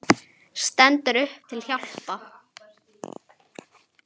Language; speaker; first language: Icelandic; native; Icelandic